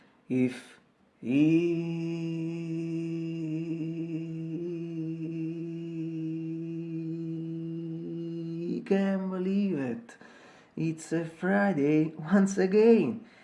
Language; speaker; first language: English; non-native, learner; Italian